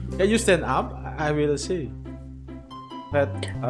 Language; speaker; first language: English; non-native, learner; Indonesian